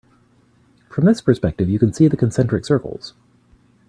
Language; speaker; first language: English; native; English